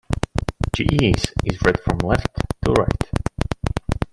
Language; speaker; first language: English; native; English